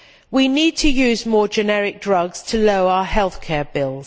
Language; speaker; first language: English; native; English